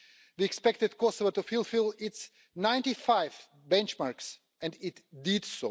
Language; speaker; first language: English; non-native, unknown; Russian